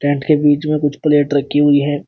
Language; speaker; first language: Hindi; native; Hindi